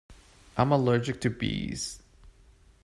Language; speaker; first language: English; non-native, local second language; Cantonese